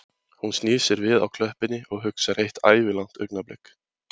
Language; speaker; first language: Icelandic; native; Icelandic